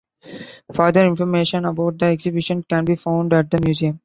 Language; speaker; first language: English; non-native, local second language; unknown